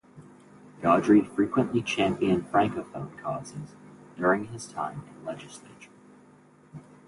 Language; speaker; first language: English; native; English